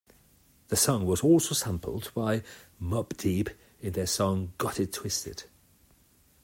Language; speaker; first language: English; non-native, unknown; Catalan